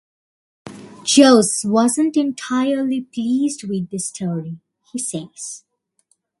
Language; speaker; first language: English; non-native, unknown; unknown